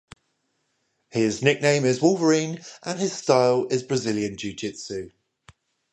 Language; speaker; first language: English; native; English